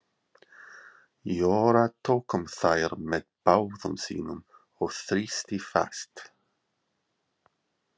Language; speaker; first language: Icelandic; non-native, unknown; English